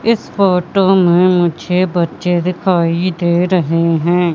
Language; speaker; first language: Hindi; native; Hindi